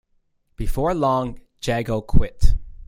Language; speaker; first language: English; native; English